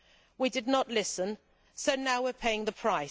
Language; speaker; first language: English; native; English